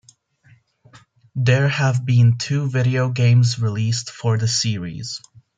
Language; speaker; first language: English; non-native, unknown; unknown